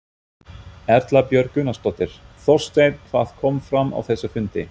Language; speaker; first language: Icelandic; non-native, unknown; German